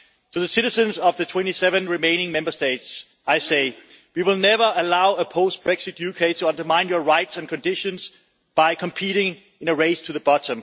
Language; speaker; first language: English; non-native, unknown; Danish